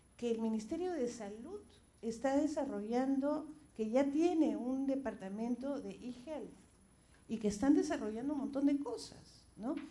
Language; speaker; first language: Spanish; native; Spanish